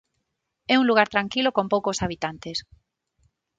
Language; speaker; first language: Galician; non-native, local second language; Spanish